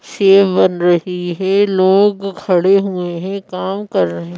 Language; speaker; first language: Hindi; native; Hindi